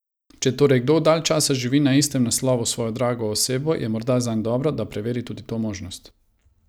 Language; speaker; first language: Slovenian; non-native, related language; Croatian